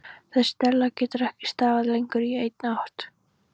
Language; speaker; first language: Icelandic; non-native, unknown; Polish